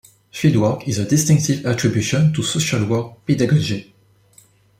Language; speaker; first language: English; non-native, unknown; French